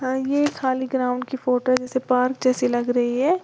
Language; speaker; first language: Hindi; native; Hindi